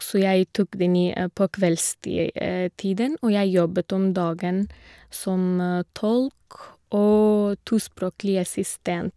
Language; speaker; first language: Norwegian; non-native, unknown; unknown